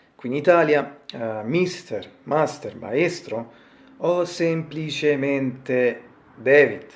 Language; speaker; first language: English; non-native, learner; Italian